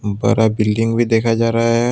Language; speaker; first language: Hindi; non-native, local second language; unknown